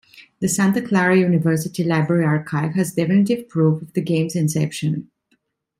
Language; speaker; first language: English; non-native, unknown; Italian